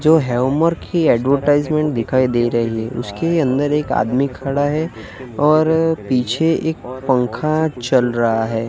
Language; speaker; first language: Hindi; non-native, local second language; Gujarati